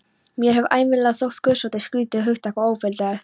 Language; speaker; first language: Icelandic; non-native, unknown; Polish